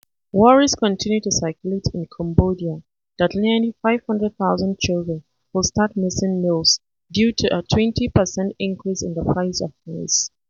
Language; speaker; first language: English; non-native, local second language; Hausa